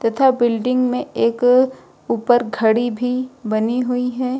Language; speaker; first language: Hindi; native; Hindi